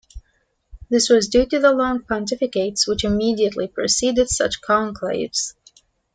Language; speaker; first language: English; native; English